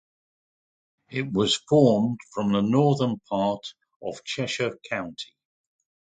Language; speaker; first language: English; native; English